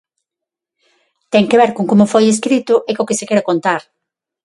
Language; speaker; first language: Galician; non-native, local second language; Spanish